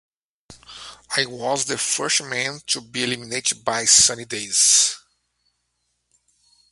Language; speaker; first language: English; native; English